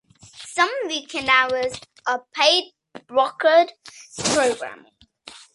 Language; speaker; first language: English; native; English